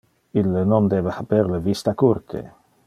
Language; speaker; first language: Interlingua; non-native, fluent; Dutch